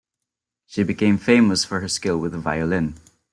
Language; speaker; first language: English; non-native, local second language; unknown